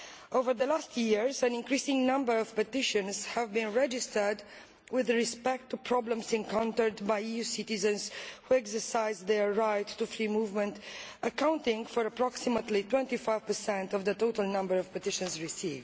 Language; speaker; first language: English; non-native, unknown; Romanian